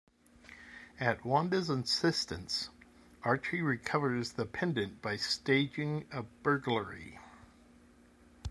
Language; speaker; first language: English; native; English